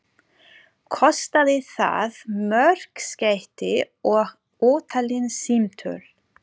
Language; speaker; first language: Icelandic; non-native, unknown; German